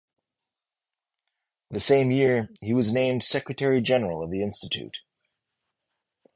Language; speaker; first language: English; native; English